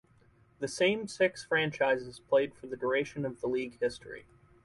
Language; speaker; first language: English; native; English